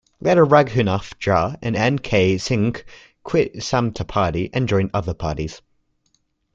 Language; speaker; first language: English; native; English